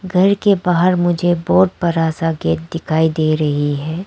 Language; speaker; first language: Hindi; non-native, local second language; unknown